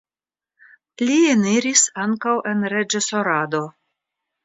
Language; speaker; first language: Esperanto; non-native, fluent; Russian